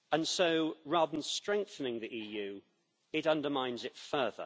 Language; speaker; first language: English; native; English